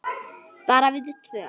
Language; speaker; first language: Icelandic; native; Icelandic